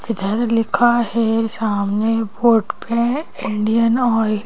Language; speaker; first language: Hindi; native; Hindi